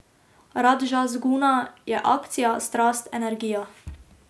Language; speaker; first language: Slovenian; native; Slovenian